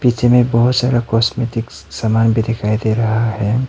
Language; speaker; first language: Hindi; non-native, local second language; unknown